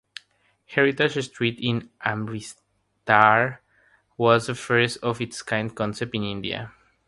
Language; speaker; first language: English; non-native, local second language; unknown